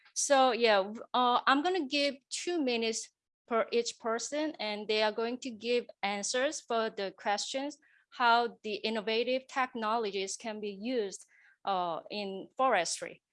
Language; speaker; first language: English; non-native, fluent; Korean